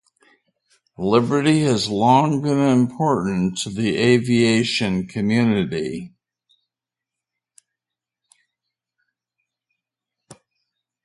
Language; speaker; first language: English; native; English